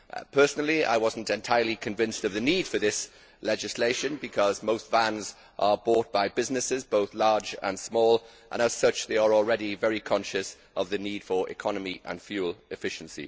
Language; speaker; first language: English; native; English